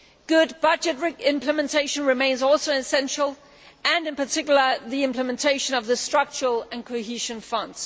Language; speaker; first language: English; non-native, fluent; Danish